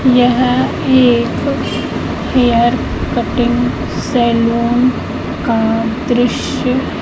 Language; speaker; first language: Hindi; native; Hindi